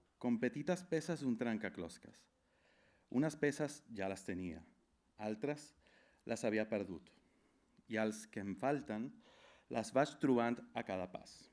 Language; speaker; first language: Catalan; non-native, fluent; Spanish